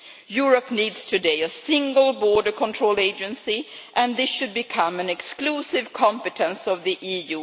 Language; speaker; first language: English; non-native, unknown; Swedish